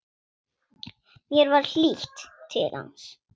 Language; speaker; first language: Icelandic; non-native, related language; Swedish